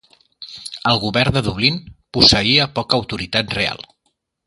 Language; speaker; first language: Catalan; native; Catalan